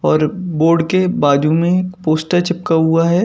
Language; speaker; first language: Hindi; native; Hindi